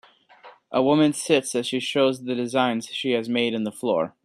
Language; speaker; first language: English; native; English